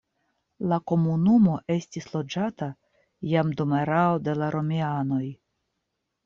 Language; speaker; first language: Esperanto; non-native, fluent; Russian